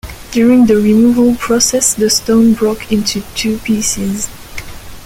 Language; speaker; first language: English; non-native, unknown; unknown